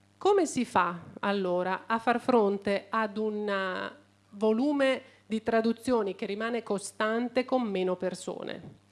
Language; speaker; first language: Italian; native; Italian